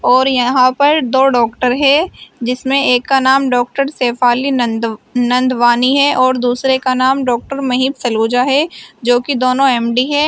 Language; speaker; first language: Hindi; native; Hindi